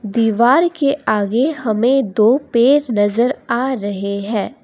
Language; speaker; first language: Hindi; non-native, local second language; Assamese